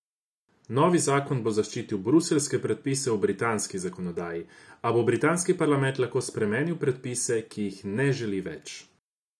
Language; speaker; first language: Slovenian; non-native, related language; Croatian